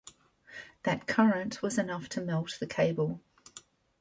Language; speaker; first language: English; native; English